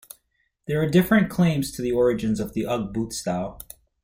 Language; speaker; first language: English; native; English